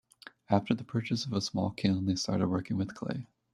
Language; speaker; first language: English; native; English